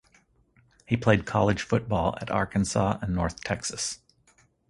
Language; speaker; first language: English; native; English